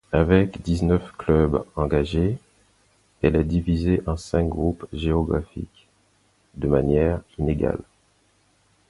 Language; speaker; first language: French; non-native, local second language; Haitian Creole